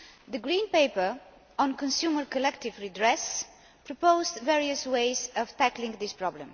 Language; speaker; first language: English; non-native, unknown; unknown